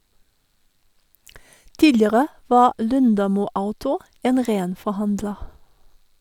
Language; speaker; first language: Norwegian; non-native, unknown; German